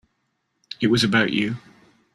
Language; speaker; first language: English; native; English